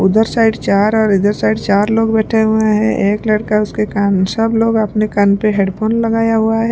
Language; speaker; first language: Hindi; non-native, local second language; Punjabi